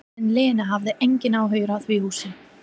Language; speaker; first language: Icelandic; non-native, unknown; English